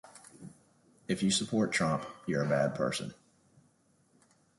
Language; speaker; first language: English; native; English